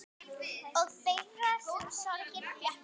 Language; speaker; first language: Icelandic; native; Icelandic